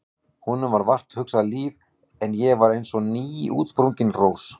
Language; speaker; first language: Icelandic; native; Icelandic